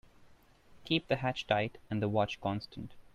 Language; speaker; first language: English; non-native, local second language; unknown